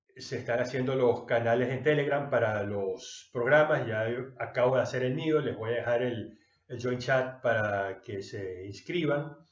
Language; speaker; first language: Spanish; native; Spanish